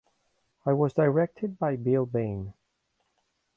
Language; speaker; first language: English; non-native, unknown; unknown